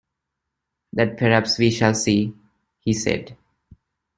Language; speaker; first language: English; non-native, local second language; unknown